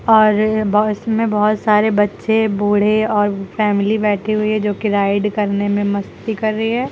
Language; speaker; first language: Hindi; native; Hindi